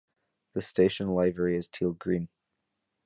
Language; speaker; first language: English; native; English